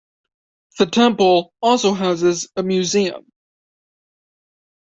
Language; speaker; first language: English; native; English